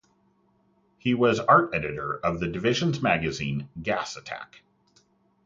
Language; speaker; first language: English; native; English